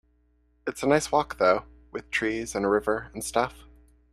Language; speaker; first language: English; native; English